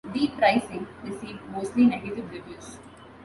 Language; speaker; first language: English; non-native, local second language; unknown